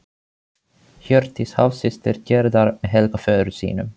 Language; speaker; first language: Icelandic; non-native, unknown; Finnish